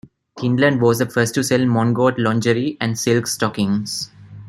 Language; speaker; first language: English; non-native, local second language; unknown